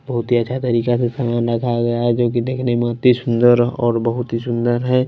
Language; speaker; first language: Hindi; non-native, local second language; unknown